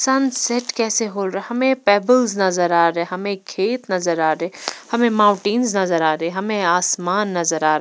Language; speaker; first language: Hindi; non-native, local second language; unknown